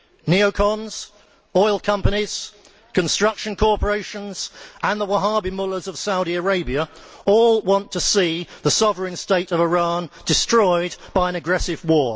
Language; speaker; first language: English; native; English